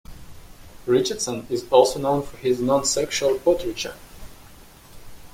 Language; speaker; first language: English; non-native, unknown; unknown